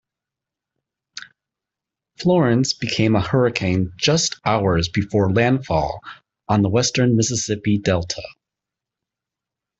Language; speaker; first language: English; native; English